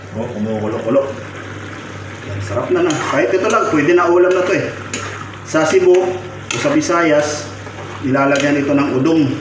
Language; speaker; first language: Filipino; non-native, local second language; Cebuano